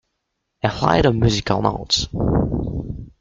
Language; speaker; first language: English; native; English